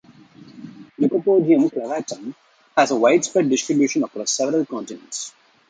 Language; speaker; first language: English; non-native, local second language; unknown